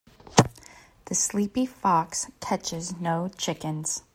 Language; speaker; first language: English; native; English